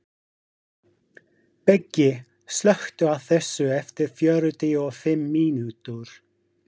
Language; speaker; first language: Icelandic; non-native, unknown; English